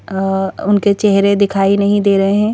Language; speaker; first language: Hindi; native; Hindi